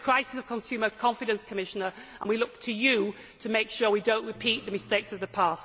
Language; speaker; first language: English; native; English